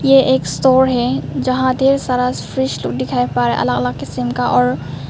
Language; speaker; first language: Hindi; non-native, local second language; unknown